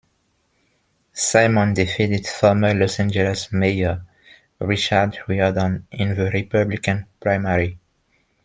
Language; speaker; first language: English; non-native, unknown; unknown